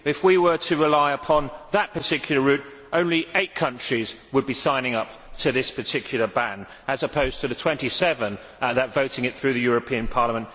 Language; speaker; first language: English; native; English